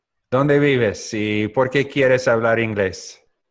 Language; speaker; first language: Spanish; non-native, learner; English